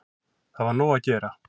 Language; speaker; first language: Icelandic; native; Icelandic